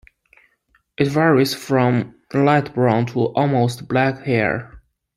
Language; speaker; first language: English; non-native, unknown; Chinese